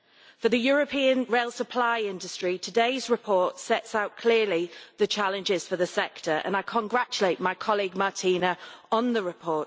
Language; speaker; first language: English; native; English